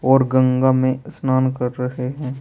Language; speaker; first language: Hindi; native; Hindi